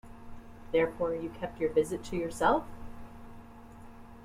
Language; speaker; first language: English; native; English